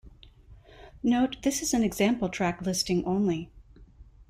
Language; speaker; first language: English; native; English